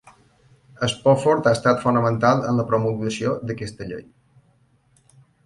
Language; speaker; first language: Catalan; native; Catalan